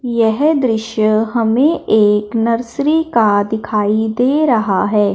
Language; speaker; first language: Hindi; non-native, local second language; Punjabi